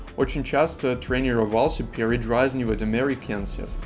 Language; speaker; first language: Russian; native; Russian